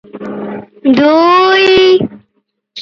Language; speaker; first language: English; non-native, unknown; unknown